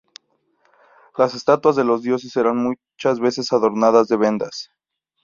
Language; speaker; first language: Spanish; native; Spanish